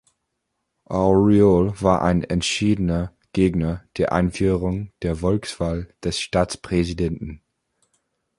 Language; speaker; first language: German; non-native, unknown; English